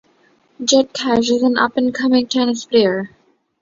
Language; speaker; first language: English; non-native, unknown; Bangla